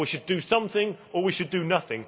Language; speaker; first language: English; native; English